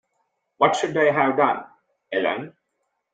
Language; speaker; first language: English; non-native, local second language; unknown